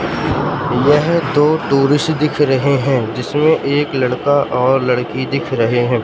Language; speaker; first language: Hindi; native; Hindi